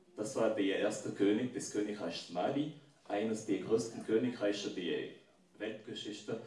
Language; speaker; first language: German; non-native, fluent; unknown